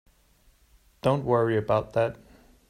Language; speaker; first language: English; non-native, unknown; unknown